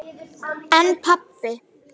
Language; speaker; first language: Icelandic; native; Icelandic